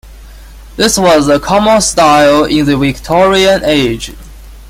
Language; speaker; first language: English; non-native, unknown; Chinese